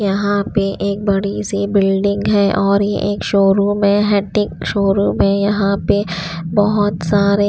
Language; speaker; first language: Hindi; non-native, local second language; Punjabi